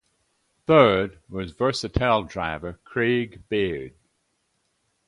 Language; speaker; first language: English; native; English